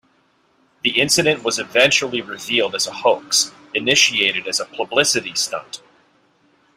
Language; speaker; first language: English; native; English